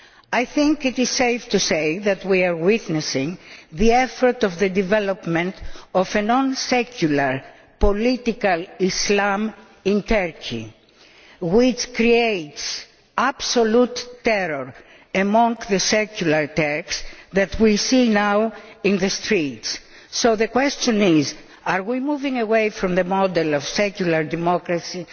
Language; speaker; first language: English; non-native, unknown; Greek